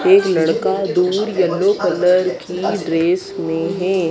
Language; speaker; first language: Hindi; native; Hindi